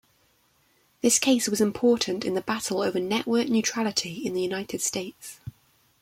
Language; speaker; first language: English; native; English